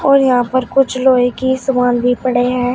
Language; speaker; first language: Hindi; native; Hindi